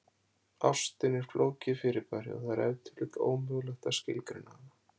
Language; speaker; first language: Icelandic; native; Icelandic